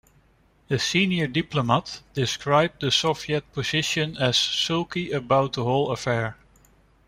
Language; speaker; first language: English; non-native, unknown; Dutch